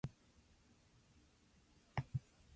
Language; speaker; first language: English; non-native, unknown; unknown